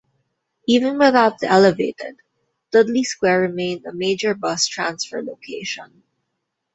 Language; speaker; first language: English; non-native, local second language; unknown